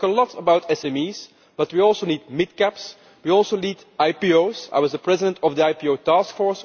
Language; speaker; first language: English; non-native, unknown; Dutch